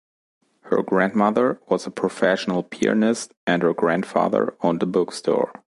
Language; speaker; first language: English; non-native, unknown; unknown